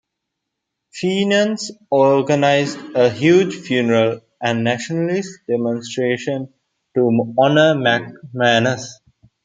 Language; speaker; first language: English; non-native, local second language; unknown